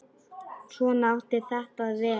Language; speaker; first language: Icelandic; non-native, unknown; Polish